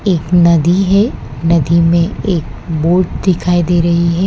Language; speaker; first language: Hindi; non-native, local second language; Gujarati